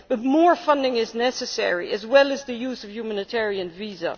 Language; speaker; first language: English; non-native, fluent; Dutch